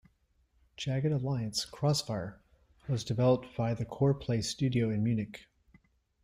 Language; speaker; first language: English; native; English